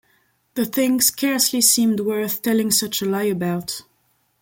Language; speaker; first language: English; non-native, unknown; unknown